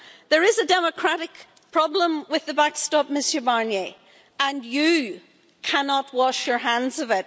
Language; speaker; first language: English; native; English